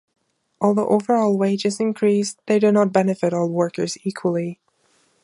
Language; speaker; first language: English; non-native, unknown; German